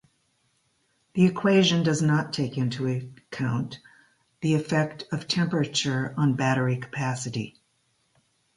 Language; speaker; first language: English; native; English